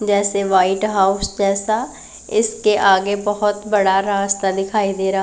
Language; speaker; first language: Hindi; non-native, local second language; Punjabi